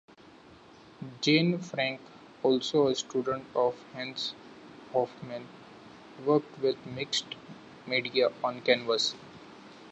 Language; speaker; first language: English; non-native, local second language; Marathi